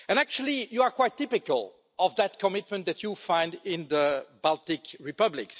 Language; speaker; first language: English; non-native, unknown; French